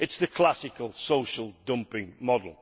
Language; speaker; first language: English; native; English